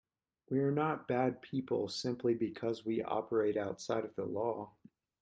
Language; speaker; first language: English; native; English